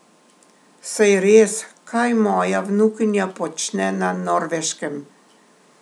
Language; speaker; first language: Slovenian; native; Slovenian